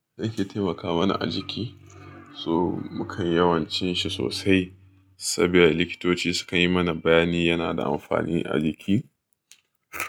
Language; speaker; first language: Hausa; native; Hausa